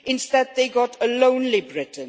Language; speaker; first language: English; non-native, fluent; Luxembourgish